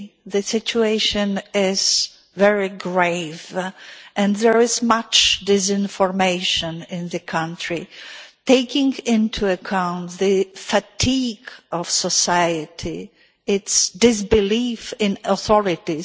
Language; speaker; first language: English; non-native, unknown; Polish